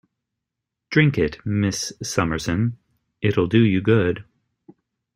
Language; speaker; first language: English; native; English